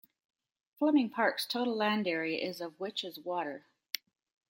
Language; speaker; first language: English; native; English